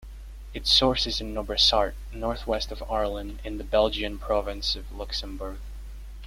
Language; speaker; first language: English; native; English